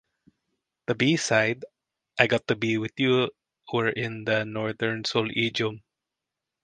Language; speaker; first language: English; non-native, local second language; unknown